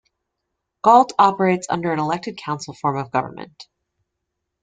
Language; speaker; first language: English; native; English